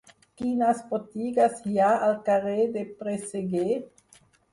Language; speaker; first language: Catalan; non-native, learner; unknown